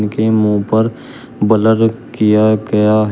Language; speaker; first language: Hindi; native; Hindi